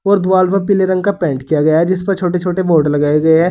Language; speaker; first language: Hindi; native; Hindi